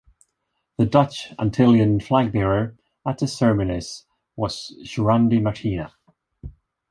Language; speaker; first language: English; non-native, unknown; Swedish